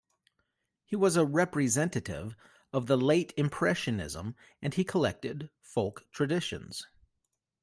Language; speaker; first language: English; native; English